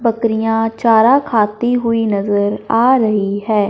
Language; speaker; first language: Hindi; non-native, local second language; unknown